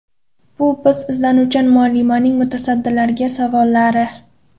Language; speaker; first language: Uzbek; non-native, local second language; Kara-Kalpak